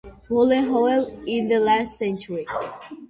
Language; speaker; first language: English; non-native, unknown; Georgian